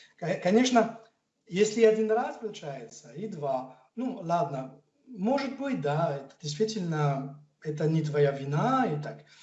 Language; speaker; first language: Russian; non-native, fluent; French